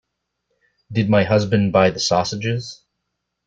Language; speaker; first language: English; native; English